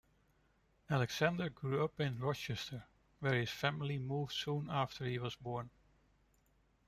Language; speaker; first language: English; non-native, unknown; Dutch